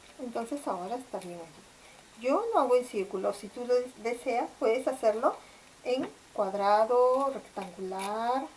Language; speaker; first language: Spanish; native; Spanish